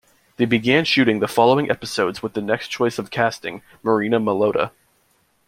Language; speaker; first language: English; native; English